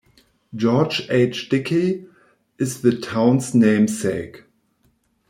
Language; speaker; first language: English; non-native, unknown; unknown